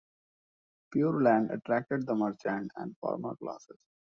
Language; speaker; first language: English; non-native, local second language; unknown